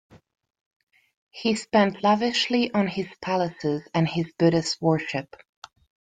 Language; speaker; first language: English; non-native, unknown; Spanish